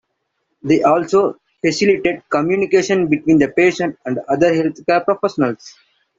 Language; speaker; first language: English; non-native, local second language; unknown